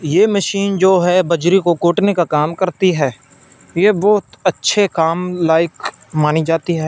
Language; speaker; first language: Hindi; non-native, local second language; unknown